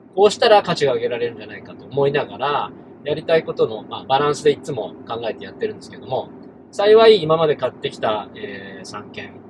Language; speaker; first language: Japanese; native; Japanese